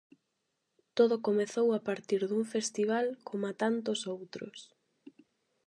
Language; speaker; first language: Galician; non-native, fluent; Spanish